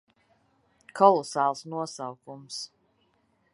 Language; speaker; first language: Latvian; early bilingual, heritage; Latvian